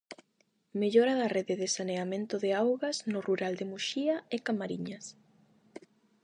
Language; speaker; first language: Galician; non-native, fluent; Spanish